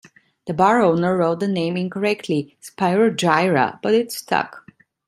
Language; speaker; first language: English; non-native, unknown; Italian